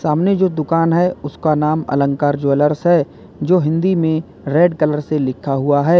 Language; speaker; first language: Hindi; native; Hindi